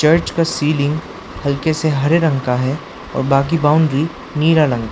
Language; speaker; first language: Hindi; non-native, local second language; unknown